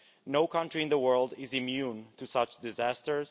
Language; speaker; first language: English; non-native, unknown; Romanian